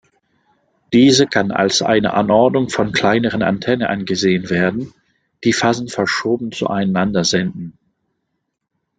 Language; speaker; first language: German; non-native, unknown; French